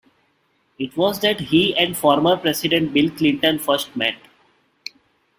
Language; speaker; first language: English; non-native, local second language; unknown